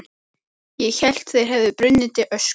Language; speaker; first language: Icelandic; native; Icelandic